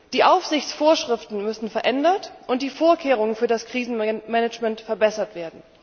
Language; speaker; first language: German; native; German